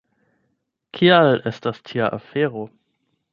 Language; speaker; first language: Esperanto; non-native, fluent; German